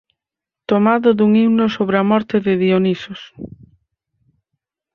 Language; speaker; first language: Galician; native; Galician